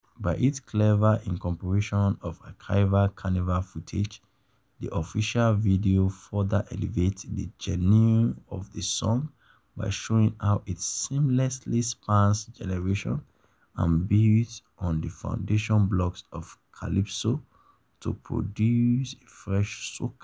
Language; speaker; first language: English; non-native, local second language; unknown